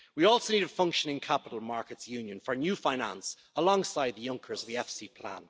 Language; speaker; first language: English; native; English